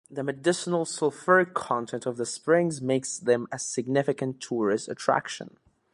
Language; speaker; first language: English; native; English